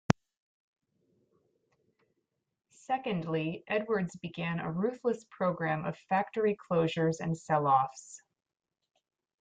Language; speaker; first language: English; non-native, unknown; German